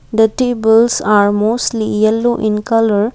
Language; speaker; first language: English; non-native, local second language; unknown